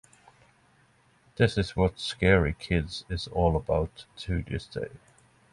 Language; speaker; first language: English; non-native, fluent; Norwegian